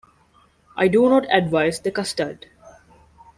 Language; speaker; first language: English; non-native, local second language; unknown